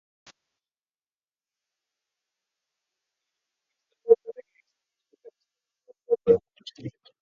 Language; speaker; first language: English; non-native, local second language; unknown